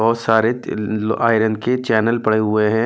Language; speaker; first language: Hindi; native; Hindi